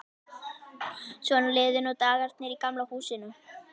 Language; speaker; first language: Icelandic; native; Icelandic